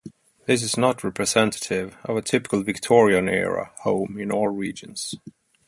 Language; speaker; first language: English; non-native, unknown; Swedish